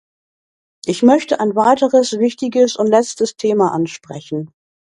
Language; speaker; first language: German; native; German